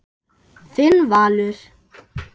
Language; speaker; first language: Icelandic; non-native, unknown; German